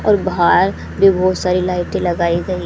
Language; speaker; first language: Hindi; native; Hindi